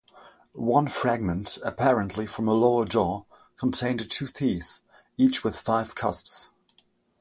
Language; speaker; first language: English; non-native, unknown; French